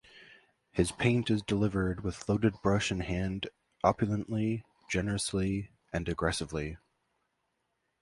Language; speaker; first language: English; native; English